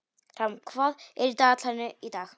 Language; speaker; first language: Icelandic; non-native, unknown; Polish